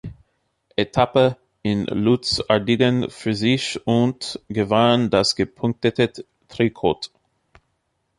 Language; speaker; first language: German; non-native, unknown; English